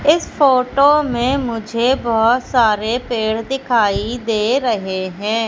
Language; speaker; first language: Hindi; native; Hindi